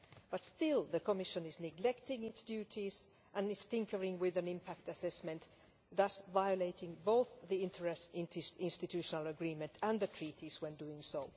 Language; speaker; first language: English; non-native, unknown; Finnish